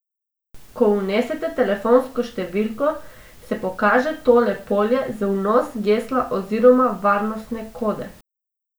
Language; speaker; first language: Slovenian; non-native, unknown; Macedonian